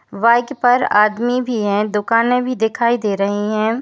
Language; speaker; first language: Hindi; native; Hindi